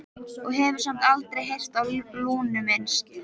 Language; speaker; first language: Icelandic; native; Icelandic